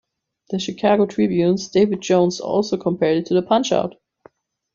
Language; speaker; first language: English; non-native, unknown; German